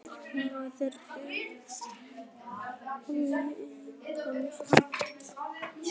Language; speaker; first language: Icelandic; native; Icelandic